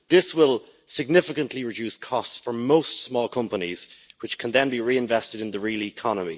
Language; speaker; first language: English; native; English